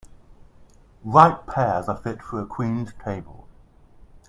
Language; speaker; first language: English; native; English